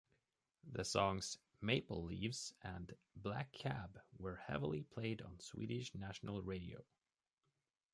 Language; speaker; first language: English; native; English